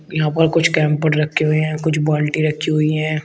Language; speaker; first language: Hindi; native; Hindi